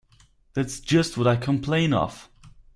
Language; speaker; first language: English; non-native, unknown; German